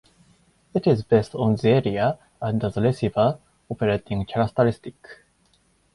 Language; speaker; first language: English; non-native, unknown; Japanese